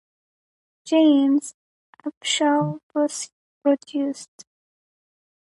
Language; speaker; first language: English; native; English